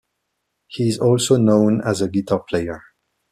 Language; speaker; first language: English; non-native, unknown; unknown